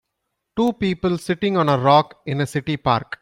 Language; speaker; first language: English; non-native, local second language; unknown